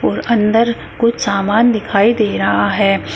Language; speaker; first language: Hindi; native; Hindi